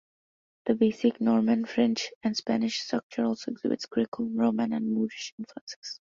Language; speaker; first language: English; non-native, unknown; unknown